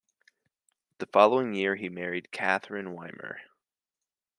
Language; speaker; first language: English; native; English